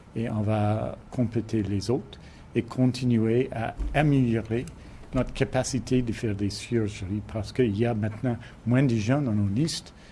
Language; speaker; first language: French; non-native, fluent; English